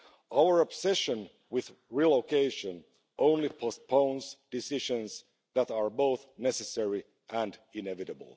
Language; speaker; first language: English; non-native, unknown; Finnish